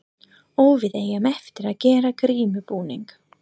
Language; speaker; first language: Icelandic; non-native, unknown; English